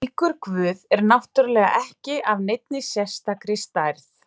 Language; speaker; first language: Icelandic; native; Icelandic